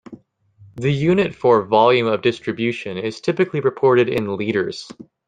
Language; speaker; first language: English; native; English